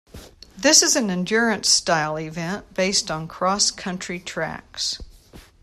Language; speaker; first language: English; native; English